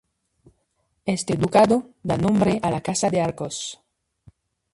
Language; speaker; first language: Spanish; non-native, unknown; French